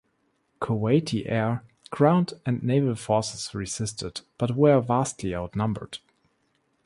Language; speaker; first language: English; non-native, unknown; German